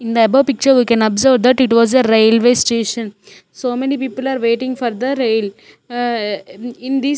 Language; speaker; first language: English; non-native, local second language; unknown